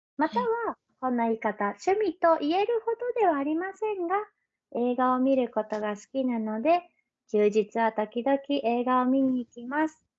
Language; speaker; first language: Japanese; native; Japanese